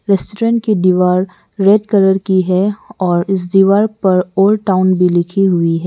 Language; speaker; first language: Hindi; non-native, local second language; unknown